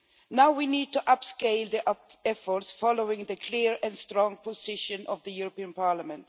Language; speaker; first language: English; non-native, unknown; Swedish